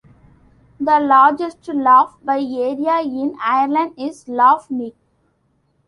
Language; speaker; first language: English; non-native, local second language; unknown